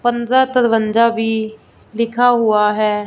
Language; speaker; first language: Hindi; non-native, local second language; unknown